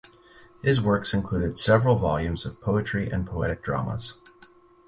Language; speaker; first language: English; native; English